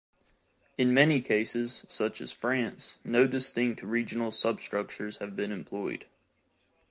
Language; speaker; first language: English; native; English